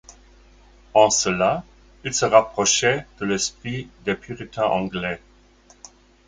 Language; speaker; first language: French; non-native, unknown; German